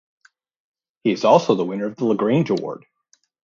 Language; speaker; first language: English; native; English